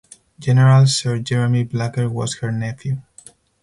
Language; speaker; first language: English; non-native, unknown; Spanish